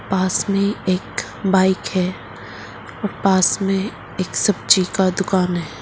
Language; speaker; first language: Hindi; non-native, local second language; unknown